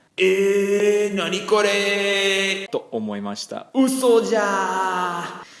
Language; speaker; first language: Japanese; non-native, learner; English